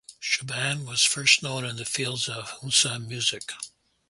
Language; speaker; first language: English; native; English